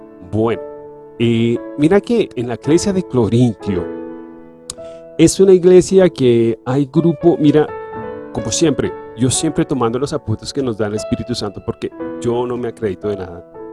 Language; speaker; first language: Spanish; native; Spanish